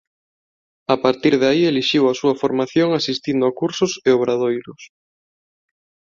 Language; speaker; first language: Galician; non-native, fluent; Spanish